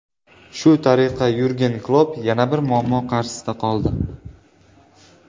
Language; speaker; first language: Uzbek; native; Uzbek